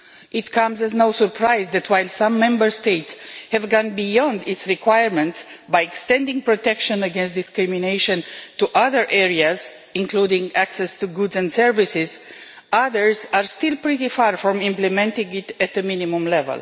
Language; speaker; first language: English; non-native, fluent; Romanian